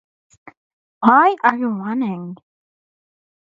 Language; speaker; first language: English; native; English